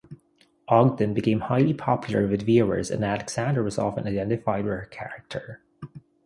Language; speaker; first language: English; non-native, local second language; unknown